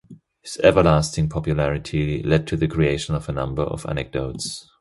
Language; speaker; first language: English; non-native, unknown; German